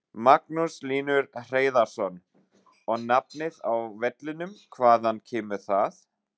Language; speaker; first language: Icelandic; non-native, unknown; German